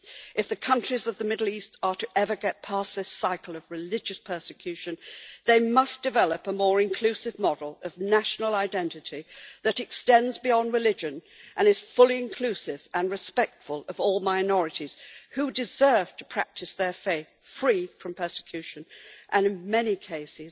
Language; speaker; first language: English; native; English